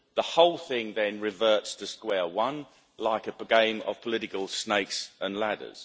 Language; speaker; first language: English; native; English